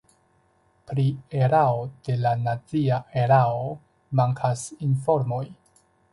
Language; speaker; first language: Esperanto; non-native, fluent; Chinese